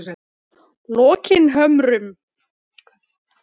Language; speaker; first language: Icelandic; native; Icelandic